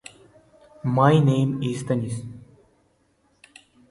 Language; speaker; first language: English; non-native, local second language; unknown